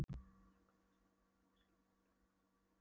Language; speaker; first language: Icelandic; non-native, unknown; Polish